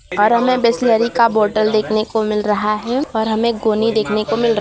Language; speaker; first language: Hindi; non-native, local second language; Gujarati